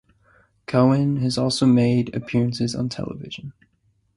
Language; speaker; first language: English; native; English